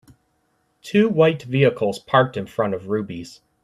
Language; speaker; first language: English; native; English